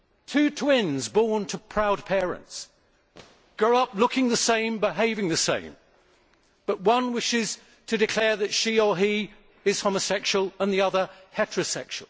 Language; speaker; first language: English; native; English